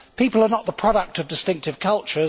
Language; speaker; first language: English; native; English